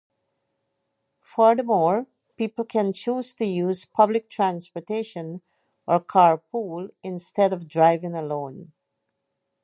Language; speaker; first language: English; native; English